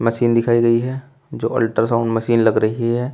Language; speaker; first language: Hindi; native; Hindi